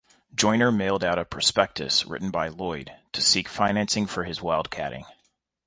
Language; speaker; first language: English; native; English